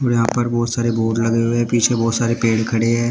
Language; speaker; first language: Hindi; native; Hindi